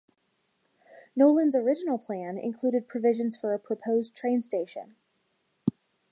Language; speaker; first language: English; native; English